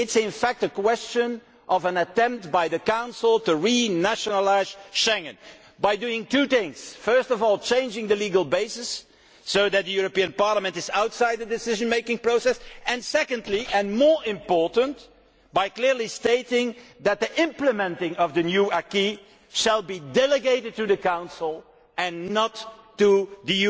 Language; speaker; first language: English; non-native, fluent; Dutch